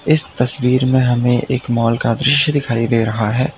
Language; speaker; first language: Hindi; native; Hindi